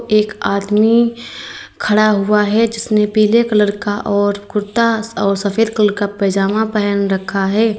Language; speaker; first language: Hindi; native; Hindi